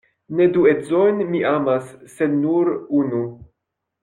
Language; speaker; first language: Esperanto; non-native, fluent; French